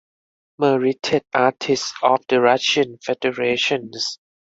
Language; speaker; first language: English; non-native, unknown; Thai